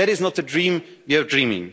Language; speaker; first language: English; non-native, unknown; German